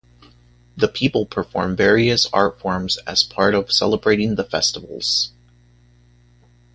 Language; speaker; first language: English; native; English